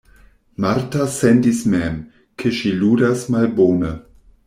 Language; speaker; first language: Esperanto; non-native, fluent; German